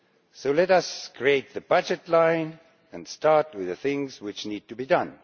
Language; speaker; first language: English; non-native, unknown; Estonian